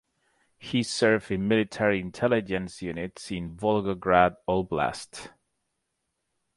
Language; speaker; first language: English; native; English